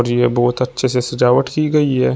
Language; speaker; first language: Hindi; native; Hindi